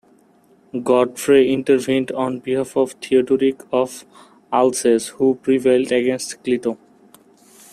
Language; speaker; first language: English; non-native, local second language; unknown